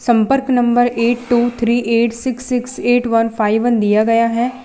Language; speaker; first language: Hindi; non-native, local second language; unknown